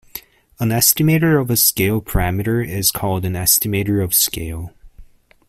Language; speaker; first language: English; native; English